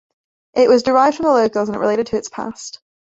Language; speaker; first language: English; native; English